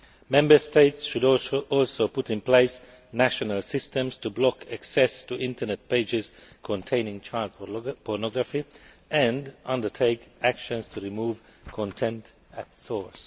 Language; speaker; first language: English; non-native, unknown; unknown